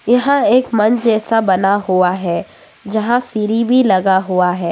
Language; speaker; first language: Hindi; non-native, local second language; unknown